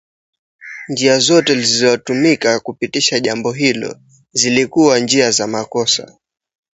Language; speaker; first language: English; native; English